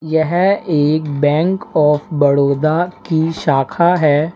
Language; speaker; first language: Hindi; native; Hindi